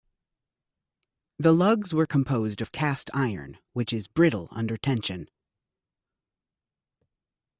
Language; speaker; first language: English; native; English